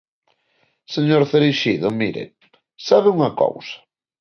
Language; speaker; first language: Galician; non-native, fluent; Spanish